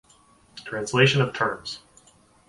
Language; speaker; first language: English; native; English